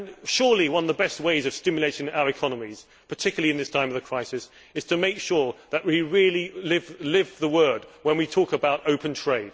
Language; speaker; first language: English; native; English